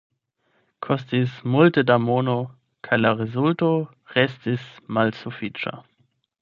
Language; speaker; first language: Esperanto; non-native, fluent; German